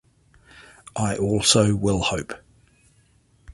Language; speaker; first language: English; native; English